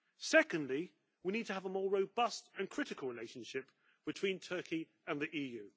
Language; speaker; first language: English; native; English